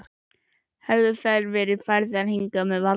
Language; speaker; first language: Icelandic; native; Icelandic